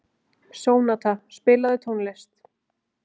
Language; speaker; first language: Icelandic; native; Icelandic